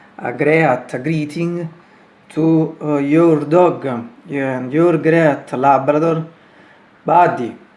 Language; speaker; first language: English; non-native, learner; Italian